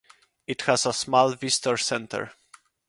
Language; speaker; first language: English; non-native, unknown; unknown